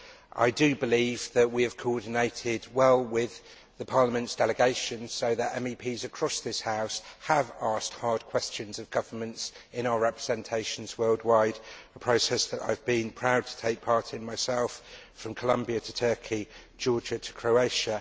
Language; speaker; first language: English; native; English